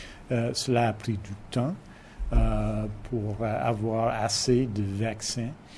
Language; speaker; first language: French; non-native, fluent; English